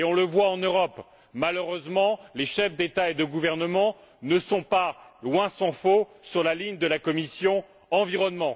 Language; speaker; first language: French; native; French